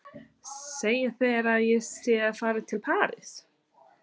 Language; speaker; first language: Icelandic; non-native, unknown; English